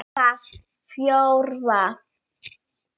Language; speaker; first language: Icelandic; non-native, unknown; Polish